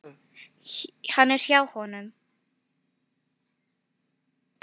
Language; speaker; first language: Icelandic; non-native, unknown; Filipino